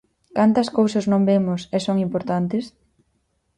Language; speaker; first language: Galician; native; Galician